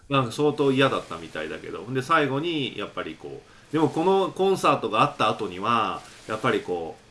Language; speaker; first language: Japanese; native; Japanese